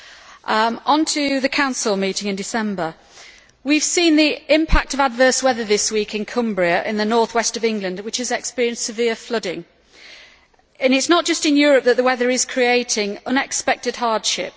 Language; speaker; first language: English; native; English